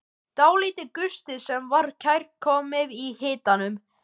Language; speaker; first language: Icelandic; native; Icelandic